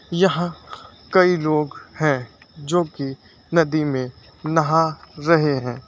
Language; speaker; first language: Hindi; native; Hindi